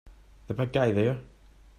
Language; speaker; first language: English; native; English